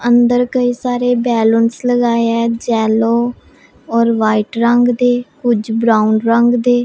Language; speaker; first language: Hindi; non-native, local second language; Punjabi